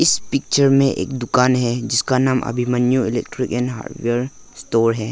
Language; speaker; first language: Hindi; non-native, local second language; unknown